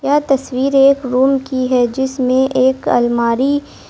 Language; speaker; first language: Hindi; native; Hindi